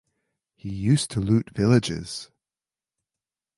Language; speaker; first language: English; native; English